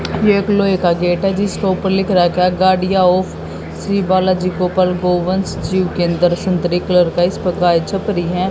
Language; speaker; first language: Hindi; native; Hindi